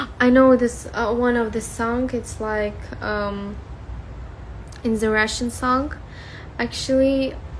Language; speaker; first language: English; non-native, fluent; Russian